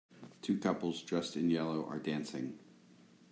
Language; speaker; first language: English; native; English